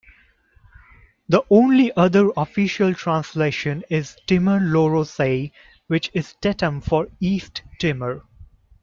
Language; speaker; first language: English; non-native, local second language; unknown